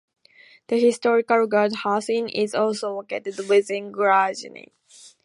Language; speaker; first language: English; native; English